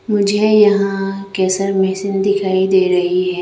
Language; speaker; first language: Hindi; non-native, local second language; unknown